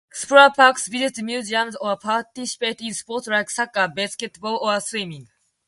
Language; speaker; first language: English; non-native, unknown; Japanese